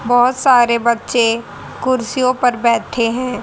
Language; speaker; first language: Hindi; native; Hindi